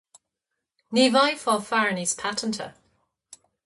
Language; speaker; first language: Irish; non-native, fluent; English